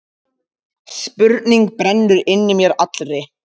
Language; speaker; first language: Icelandic; non-native, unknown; Macedonian